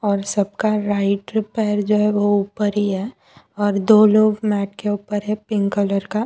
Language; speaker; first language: Hindi; non-native, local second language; Gujarati